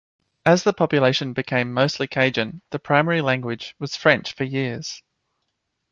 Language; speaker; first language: English; native; English